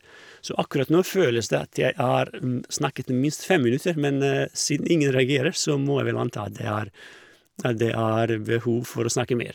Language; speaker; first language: Norwegian; non-native, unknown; Croatian